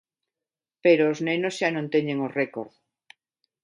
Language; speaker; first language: Galician; non-native, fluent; Spanish